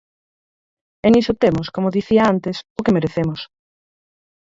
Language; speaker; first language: Galician; native; Galician